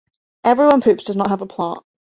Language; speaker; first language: English; native; English